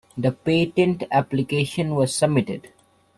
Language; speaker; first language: English; non-native, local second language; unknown